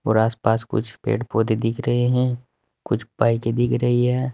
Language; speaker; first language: Hindi; native; Hindi